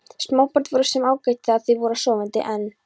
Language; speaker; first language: Icelandic; non-native, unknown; Polish